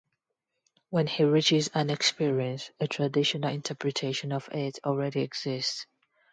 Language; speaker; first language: English; non-native, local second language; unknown